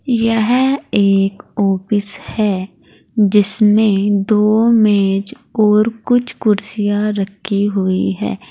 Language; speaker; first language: Hindi; native; Hindi